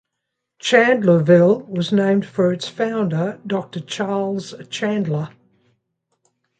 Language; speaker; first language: English; native; English